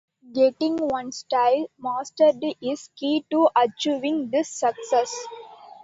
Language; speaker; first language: English; non-native, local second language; Tamil